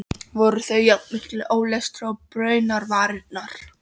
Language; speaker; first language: Icelandic; non-native, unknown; Polish